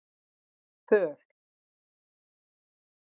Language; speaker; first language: Icelandic; native; Icelandic